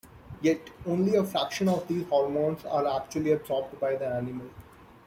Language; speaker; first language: English; non-native, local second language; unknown